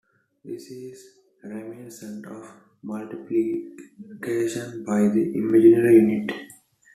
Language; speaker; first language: English; non-native, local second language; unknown